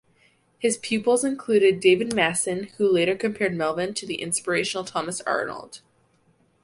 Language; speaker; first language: English; native; English